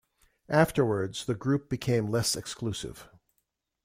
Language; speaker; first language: English; native; English